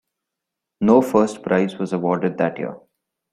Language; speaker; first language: English; non-native, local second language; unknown